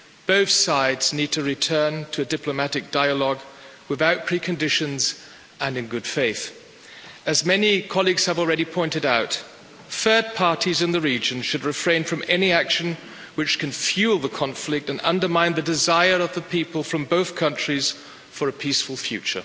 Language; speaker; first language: English; non-native, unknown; German